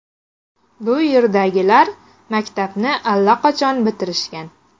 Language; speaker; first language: Uzbek; native; Uzbek